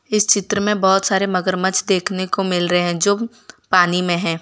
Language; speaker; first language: Hindi; non-native, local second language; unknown